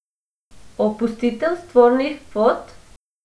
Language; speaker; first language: Slovenian; non-native, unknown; Macedonian